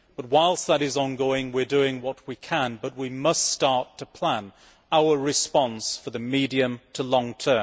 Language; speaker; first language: English; native; English